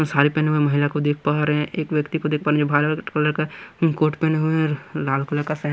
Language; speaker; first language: Hindi; non-native, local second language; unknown